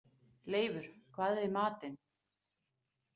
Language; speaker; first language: Icelandic; non-native, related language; Danish